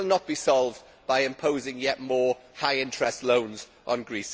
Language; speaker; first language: English; native; English